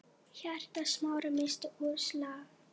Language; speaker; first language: Icelandic; non-native, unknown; Polish